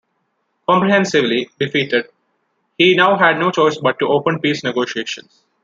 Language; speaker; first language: English; non-native, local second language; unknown